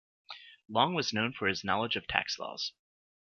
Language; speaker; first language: English; native; English